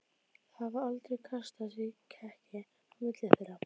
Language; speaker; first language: Icelandic; native; Icelandic